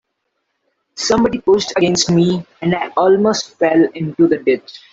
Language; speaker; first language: English; non-native, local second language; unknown